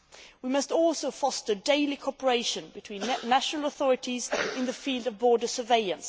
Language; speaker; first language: English; non-native, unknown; Swedish